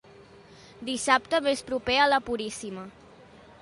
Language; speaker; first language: Catalan; non-native, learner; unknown